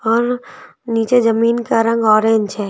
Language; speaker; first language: Hindi; native; Hindi